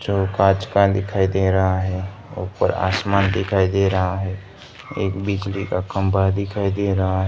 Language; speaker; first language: Hindi; non-native, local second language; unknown